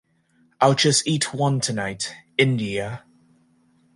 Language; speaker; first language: English; native; English